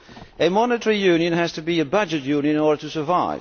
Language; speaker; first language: English; non-native, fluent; Dutch